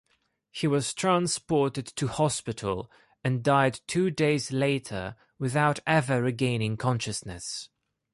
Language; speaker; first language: English; non-native, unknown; Greek